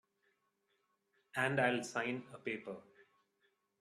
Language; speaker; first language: English; non-native, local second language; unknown